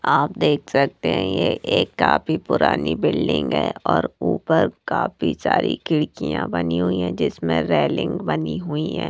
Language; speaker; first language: Hindi; non-native, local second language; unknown